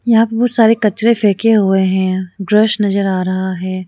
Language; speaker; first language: Hindi; non-native, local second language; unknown